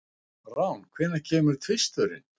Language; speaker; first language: Icelandic; non-native, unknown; Russian